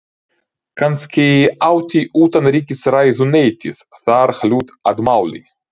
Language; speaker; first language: Icelandic; non-native, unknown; Ukrainian